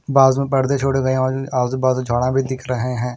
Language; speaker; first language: Hindi; non-native, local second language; Punjabi